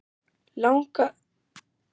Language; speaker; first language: Icelandic; non-native, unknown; German